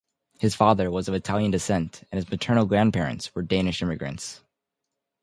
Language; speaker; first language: English; native; English